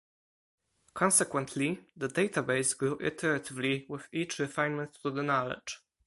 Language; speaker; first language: English; non-native, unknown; Polish